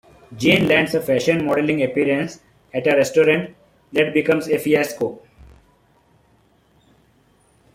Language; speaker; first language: English; non-native, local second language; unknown